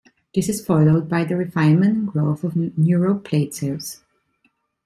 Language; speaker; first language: English; non-native, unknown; Italian